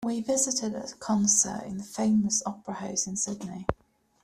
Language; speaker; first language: English; native; English